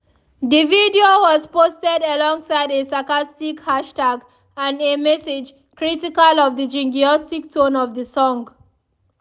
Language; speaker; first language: English; non-native, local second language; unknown